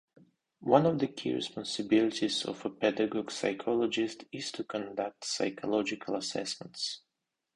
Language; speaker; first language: English; non-native, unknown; Russian